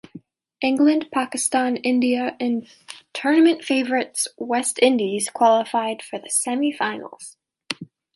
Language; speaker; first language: English; native; English